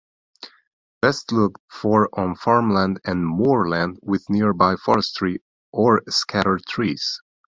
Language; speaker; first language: English; non-native, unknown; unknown